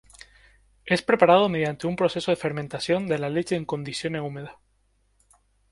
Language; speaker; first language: Spanish; native; Spanish